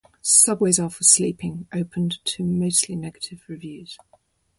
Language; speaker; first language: English; native; English